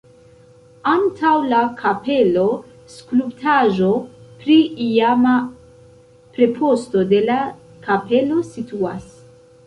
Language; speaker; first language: Esperanto; non-native, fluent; Central Kurdish